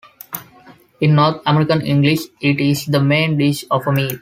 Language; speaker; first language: English; non-native, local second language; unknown